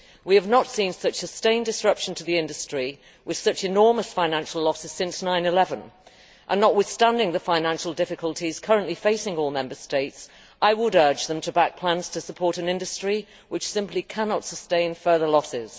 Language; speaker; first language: English; native; English